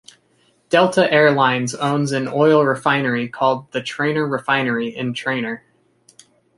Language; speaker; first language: English; native; English